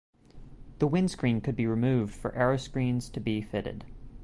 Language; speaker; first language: English; native; English